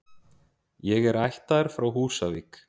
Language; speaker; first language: Icelandic; native; Icelandic